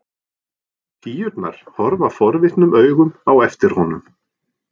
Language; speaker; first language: Icelandic; non-native, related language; Norwegian